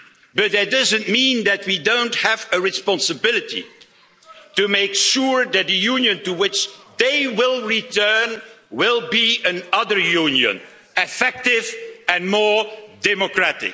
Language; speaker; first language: English; non-native, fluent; Dutch